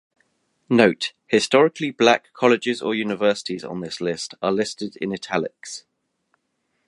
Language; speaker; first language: English; native; English